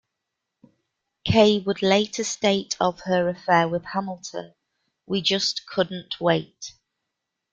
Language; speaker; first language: English; native; English